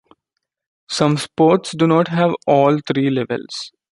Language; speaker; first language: English; non-native, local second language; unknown